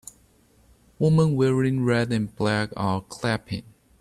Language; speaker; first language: English; non-native, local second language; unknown